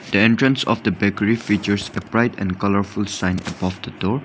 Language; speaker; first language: English; non-native, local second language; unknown